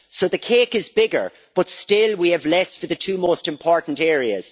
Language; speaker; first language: English; native; English